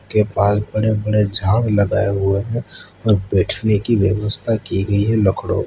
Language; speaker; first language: Hindi; non-native, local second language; Gujarati